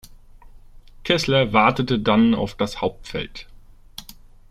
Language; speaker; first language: German; native; German